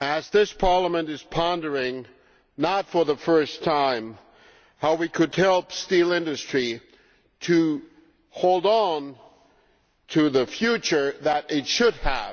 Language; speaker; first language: English; non-native, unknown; German